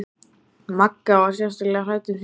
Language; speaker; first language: Icelandic; native; Icelandic